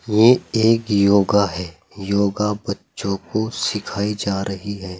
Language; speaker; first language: Hindi; native; Hindi